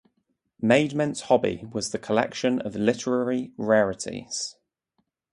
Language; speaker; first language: English; native; English